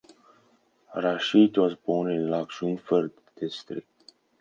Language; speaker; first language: English; non-native, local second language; Afrikaans